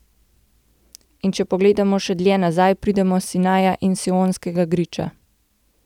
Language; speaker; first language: Slovenian; native; Slovenian